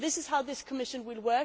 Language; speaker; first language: English; non-native, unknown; Swedish